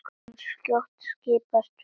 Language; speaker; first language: Icelandic; non-native, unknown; Latvian